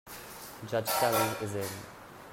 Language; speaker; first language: English; non-native, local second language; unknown